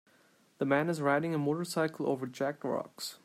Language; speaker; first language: English; non-native, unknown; Turkish